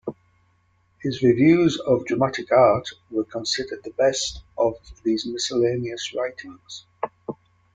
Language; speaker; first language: English; native; English